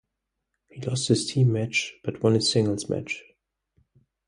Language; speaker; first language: English; non-native, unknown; German